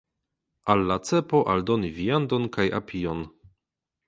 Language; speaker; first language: Esperanto; non-native, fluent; Polish